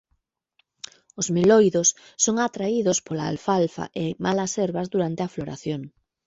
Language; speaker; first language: Galician; native; Galician